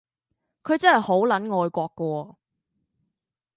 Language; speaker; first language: Cantonese; native; Cantonese